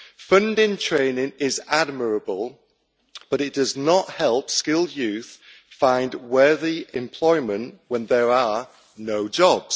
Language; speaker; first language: English; native; English